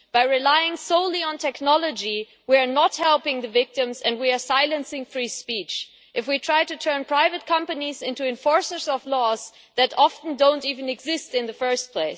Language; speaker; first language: English; non-native, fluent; German